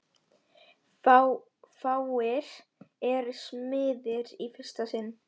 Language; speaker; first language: Icelandic; non-native, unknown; Polish